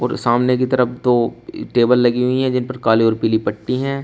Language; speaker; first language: Hindi; native; Hindi